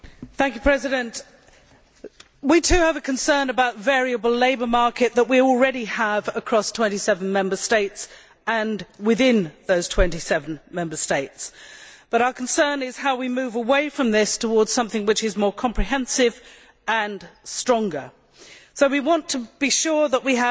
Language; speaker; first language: English; native; English